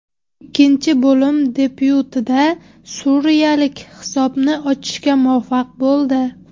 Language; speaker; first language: Uzbek; non-native, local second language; Kara-Kalpak